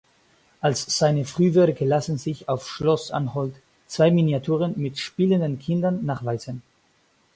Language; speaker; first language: German; non-native, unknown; Basque